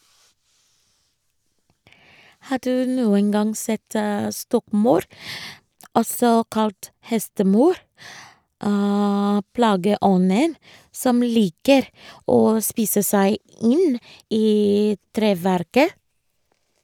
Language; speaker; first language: Norwegian; non-native, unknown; Ga